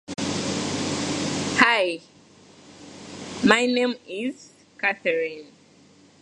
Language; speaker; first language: English; native; English